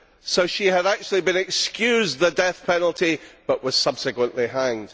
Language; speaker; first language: English; native; English